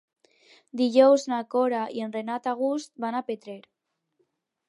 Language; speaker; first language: Catalan; non-native, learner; Spanish